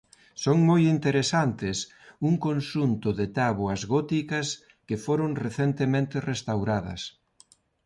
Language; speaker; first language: Galician; non-native, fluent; Spanish